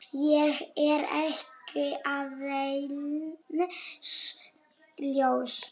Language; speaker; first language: Icelandic; non-native, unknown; Polish